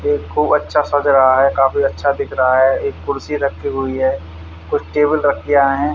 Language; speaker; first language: Hindi; native; Hindi